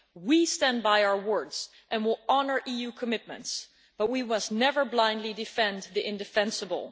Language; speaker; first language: English; non-native, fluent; Dutch